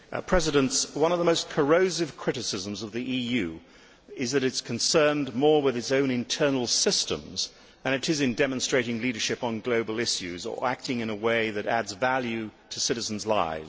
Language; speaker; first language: English; native; English